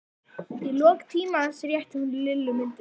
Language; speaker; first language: Icelandic; native; Icelandic